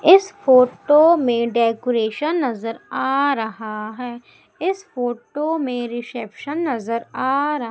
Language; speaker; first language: Hindi; native; Hindi